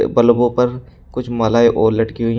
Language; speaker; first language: Hindi; native; Hindi